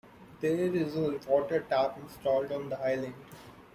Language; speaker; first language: English; non-native, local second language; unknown